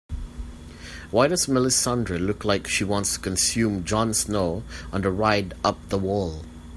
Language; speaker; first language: English; non-native, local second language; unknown